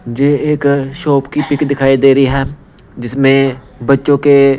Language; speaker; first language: Hindi; non-native, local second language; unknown